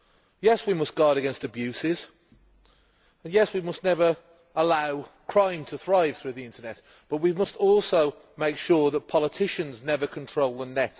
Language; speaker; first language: English; native; English